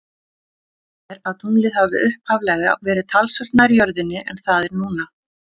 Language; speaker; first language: Icelandic; native; Icelandic